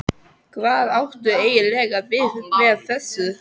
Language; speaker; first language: Icelandic; native; Icelandic